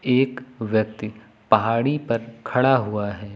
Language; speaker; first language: Hindi; native; Hindi